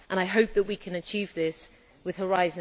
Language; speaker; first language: English; native; English